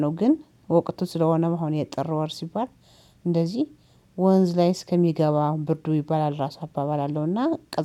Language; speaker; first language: Amharic; native; Amharic